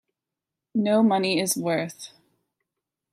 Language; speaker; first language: English; native; English